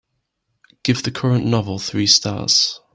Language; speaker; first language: English; native; English